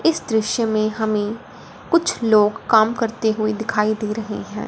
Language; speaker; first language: Hindi; non-native, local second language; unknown